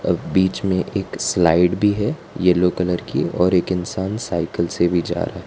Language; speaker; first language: Hindi; non-native, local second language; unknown